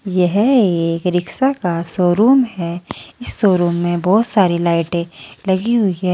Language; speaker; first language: Hindi; native; Hindi